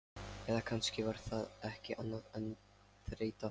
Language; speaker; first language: Icelandic; non-native, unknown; Lithuanian